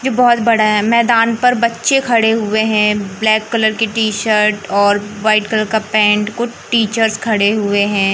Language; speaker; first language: Hindi; native; Hindi